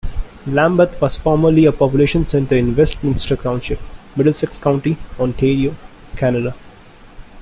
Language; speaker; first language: English; non-native, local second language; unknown